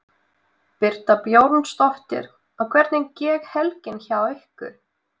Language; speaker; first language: Icelandic; non-native, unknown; Russian